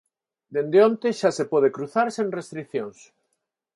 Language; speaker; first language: Galician; non-native, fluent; Spanish